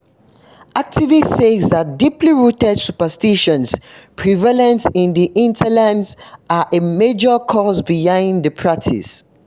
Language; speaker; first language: English; non-native, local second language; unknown